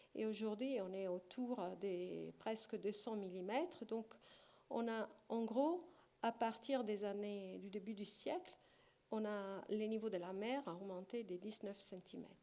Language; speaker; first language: French; non-native, fluent; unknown